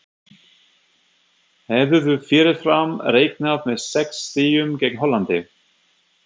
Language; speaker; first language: Icelandic; non-native, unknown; German